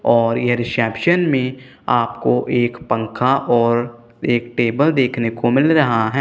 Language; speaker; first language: Hindi; non-native, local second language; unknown